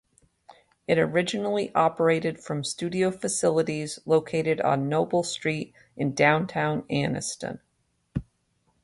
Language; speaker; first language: English; native; English